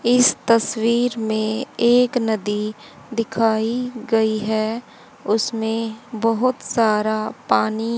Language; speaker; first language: Hindi; native; Hindi